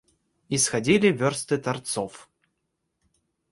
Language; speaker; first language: Russian; native; Russian